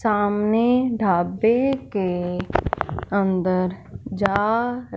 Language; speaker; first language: Hindi; non-native, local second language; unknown